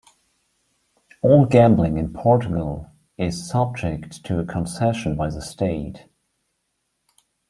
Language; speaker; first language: English; non-native, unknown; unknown